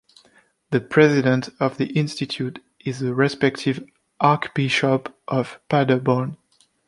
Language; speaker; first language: English; non-native, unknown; French